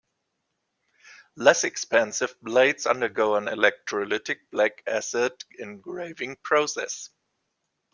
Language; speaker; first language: English; non-native, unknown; German